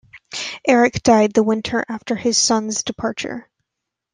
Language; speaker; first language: English; native; English